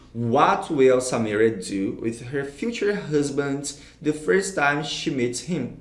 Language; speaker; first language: English; non-native, fluent; Portuguese